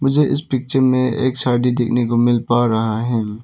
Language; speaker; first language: Hindi; early bilingual, other home language; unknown